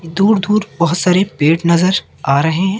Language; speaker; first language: Hindi; native; Hindi